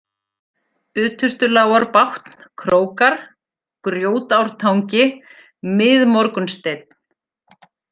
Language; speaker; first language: Icelandic; native; Icelandic